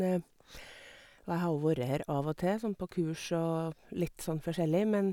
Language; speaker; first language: Norwegian; native; Norwegian